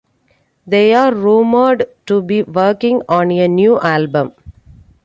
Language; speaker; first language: English; non-native, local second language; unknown